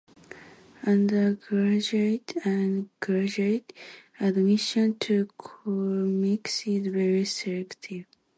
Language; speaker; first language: English; non-native, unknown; Japanese